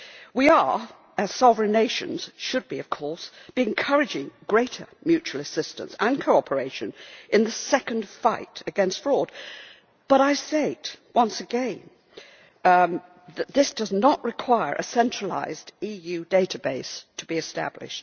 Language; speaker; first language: English; native; English